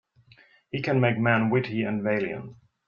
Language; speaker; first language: English; non-native, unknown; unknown